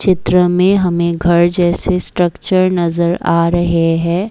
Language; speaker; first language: Hindi; non-native, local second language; Assamese